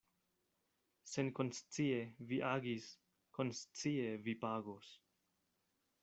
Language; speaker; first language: Esperanto; non-native, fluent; Spanish